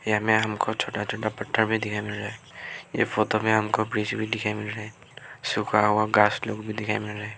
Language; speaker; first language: Hindi; early bilingual, other home language; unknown